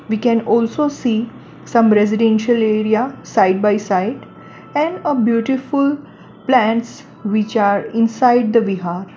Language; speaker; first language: English; non-native, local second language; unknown